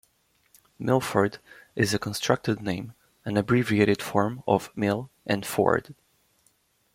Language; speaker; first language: English; native; English